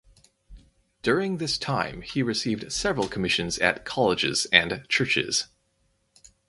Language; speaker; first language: English; native; English